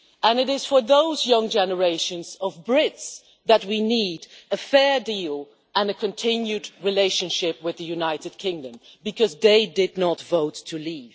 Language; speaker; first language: English; non-native, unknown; Dutch